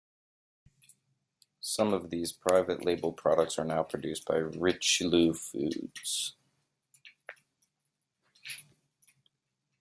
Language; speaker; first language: English; native; English